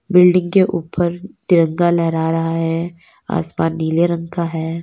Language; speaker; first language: Hindi; native; Hindi